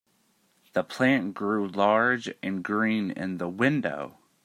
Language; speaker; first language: English; native; English